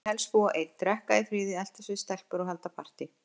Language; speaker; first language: Icelandic; native; Icelandic